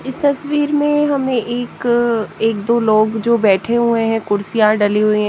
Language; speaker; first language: Hindi; native; Hindi